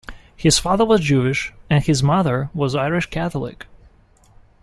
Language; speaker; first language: English; non-native, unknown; Russian